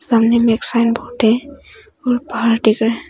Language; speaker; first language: Hindi; non-native, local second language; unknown